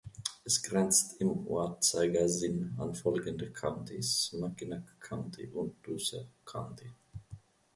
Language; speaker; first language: German; non-native, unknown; Finnish